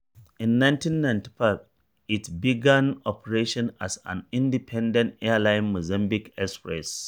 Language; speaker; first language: English; non-native, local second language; Hausa